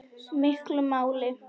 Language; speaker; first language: Icelandic; non-native, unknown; Polish